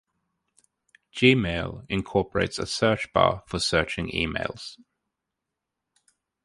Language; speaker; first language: English; native; English